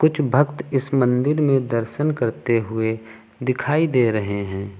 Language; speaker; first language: Hindi; native; Hindi